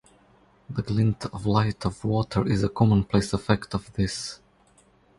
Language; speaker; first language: English; non-native, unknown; Croatian